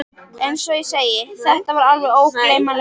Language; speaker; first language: Icelandic; native; Icelandic